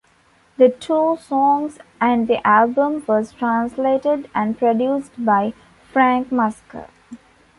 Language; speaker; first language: English; non-native, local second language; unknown